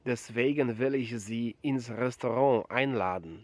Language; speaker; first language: German; non-native, fluent; Polish